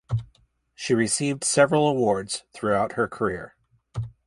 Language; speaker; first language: English; native; English